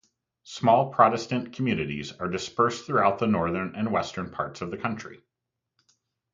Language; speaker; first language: English; native; English